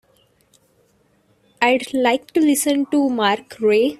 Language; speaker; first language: English; non-native, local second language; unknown